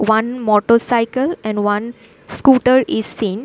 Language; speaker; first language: English; non-native, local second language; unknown